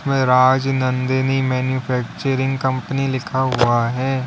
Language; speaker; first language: Hindi; native; Hindi